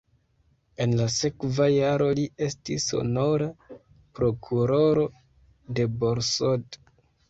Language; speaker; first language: Esperanto; non-native, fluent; Kinyarwanda